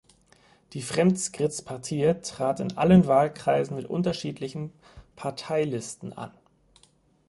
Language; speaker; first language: German; native; German